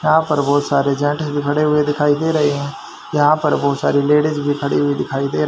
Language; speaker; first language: Hindi; native; Hindi